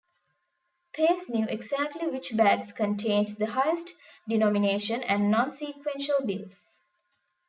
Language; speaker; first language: English; non-native, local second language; Tamil